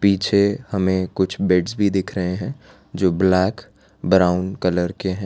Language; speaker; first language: Hindi; non-native, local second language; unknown